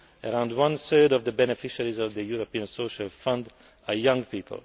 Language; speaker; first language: English; non-native, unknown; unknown